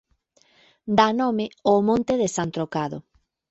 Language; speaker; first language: Galician; native; Galician